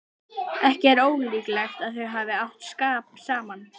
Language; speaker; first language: Icelandic; native; Icelandic